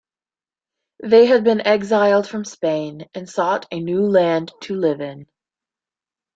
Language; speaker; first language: English; native; English